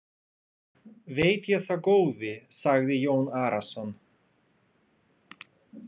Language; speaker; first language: Icelandic; non-native, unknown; Russian